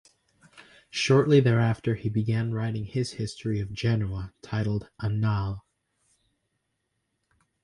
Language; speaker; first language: English; native; English